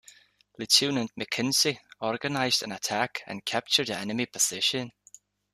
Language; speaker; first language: English; native; English